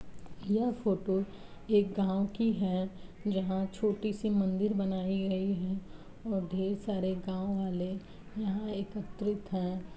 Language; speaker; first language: Hindi; native; Hindi